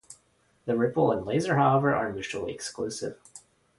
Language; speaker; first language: English; non-native, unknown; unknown